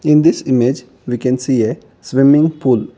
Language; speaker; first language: English; non-native, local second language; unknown